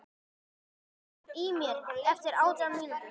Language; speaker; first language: Icelandic; native; Icelandic